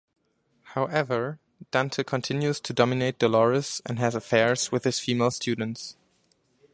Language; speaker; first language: English; non-native, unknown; German